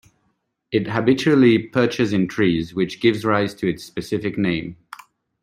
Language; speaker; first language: English; non-native, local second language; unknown